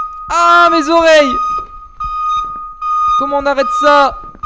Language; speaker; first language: French; native; French